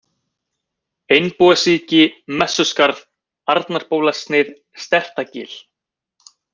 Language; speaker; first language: Icelandic; native; Icelandic